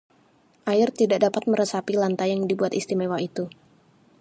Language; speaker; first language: Indonesian; native; Indonesian